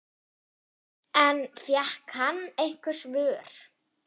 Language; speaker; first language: Icelandic; non-native, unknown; German